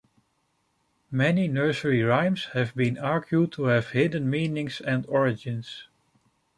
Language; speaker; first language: English; non-native, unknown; Dutch